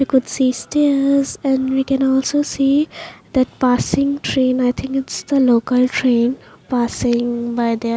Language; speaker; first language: English; non-native, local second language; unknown